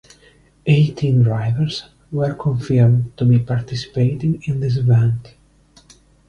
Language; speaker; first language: English; non-native, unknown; Italian